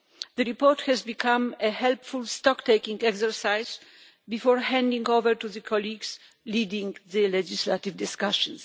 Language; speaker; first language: English; non-native, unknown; Polish